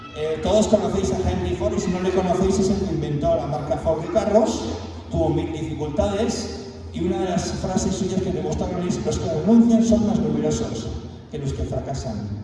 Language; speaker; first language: Spanish; native; Spanish